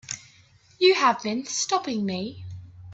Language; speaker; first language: English; native; English